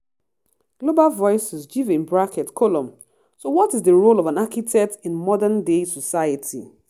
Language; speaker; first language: English; non-native, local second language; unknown